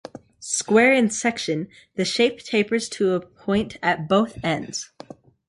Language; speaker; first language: English; native; English